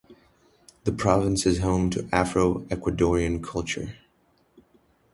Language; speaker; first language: English; native; English